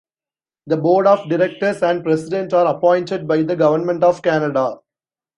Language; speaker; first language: English; non-native, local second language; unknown